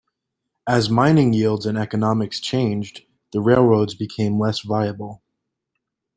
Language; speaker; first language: English; native; English